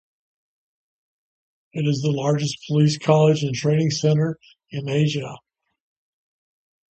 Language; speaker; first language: English; native; English